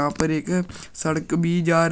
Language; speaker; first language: Hindi; native; Hindi